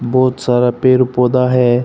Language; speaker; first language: Hindi; non-native, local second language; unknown